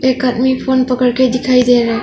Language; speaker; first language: Hindi; non-native, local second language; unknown